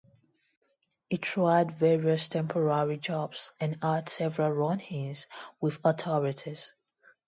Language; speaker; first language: English; non-native, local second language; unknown